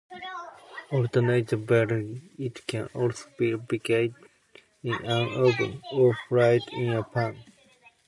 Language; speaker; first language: English; non-native, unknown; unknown